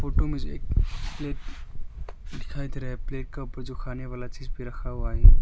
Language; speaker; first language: Hindi; non-native, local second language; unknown